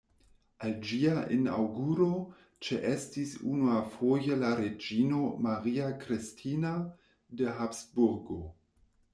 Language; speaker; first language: Esperanto; non-native, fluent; German